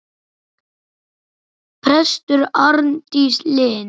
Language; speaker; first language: Icelandic; native; Icelandic